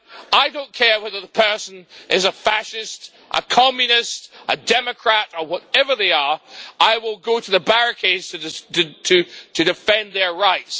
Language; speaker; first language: English; native; English